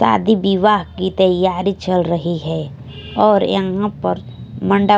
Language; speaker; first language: Hindi; non-native, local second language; Punjabi